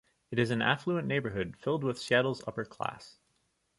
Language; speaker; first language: English; native; English